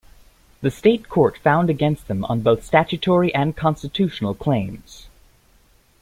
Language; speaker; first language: English; native; English